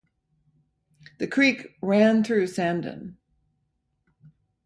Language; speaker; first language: English; native; English